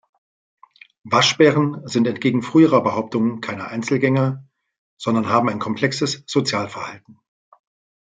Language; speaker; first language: German; native; German